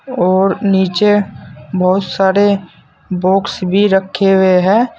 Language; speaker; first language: Hindi; native; Hindi